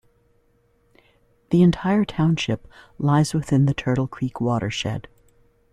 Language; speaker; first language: English; native; English